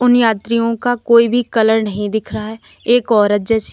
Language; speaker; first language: Hindi; native; Hindi